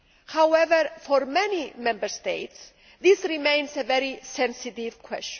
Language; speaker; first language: English; non-native, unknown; Greek